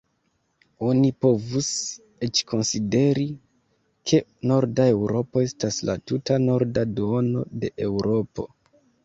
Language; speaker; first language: Esperanto; non-native, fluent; Kinyarwanda